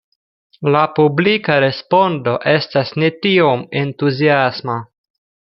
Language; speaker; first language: Esperanto; non-native, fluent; Russian